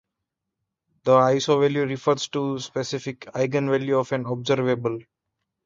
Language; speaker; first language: English; non-native, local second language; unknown